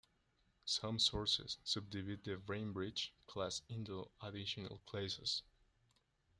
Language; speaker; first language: English; non-native, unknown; Spanish